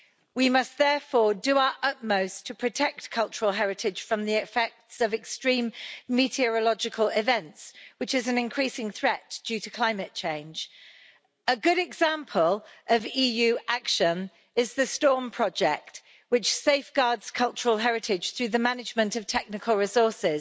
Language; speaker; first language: English; native; English